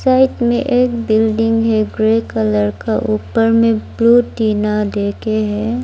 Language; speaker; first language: Hindi; early bilingual, other home language; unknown